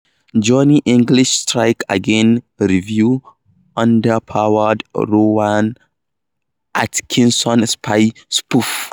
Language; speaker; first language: English; non-native, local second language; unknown